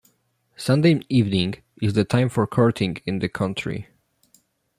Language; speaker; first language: English; non-native, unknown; Polish